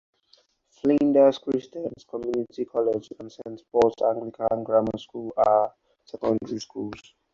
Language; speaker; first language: English; non-native, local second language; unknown